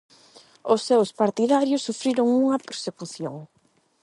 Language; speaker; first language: Galician; non-native, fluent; Spanish